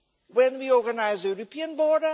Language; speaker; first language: English; non-native, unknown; Portuguese